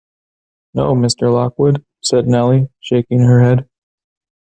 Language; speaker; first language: English; native; English